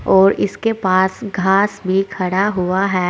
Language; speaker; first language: Hindi; native; Hindi